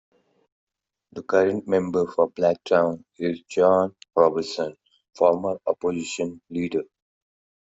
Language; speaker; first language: English; non-native, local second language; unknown